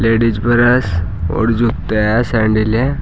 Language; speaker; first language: Hindi; native; Hindi